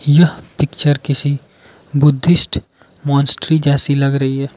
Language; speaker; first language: Hindi; non-native, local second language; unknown